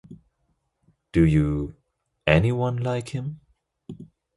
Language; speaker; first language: English; non-native, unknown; German